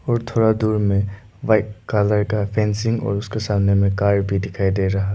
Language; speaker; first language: Hindi; non-native, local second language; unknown